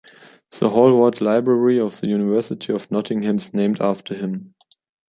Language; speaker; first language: English; non-native, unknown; German